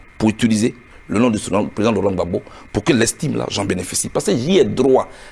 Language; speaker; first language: French; non-native, local second language; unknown